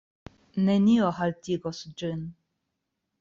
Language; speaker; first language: Esperanto; non-native, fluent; Russian